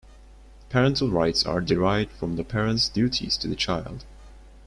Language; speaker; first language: English; non-native, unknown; Turkish